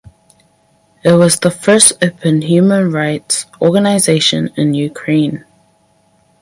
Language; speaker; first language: English; native; English